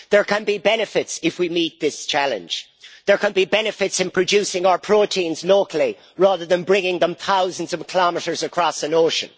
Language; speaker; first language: English; native; English